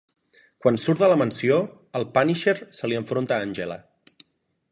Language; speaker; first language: Catalan; native; Catalan